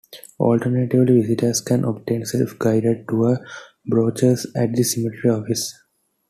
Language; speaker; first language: English; non-native, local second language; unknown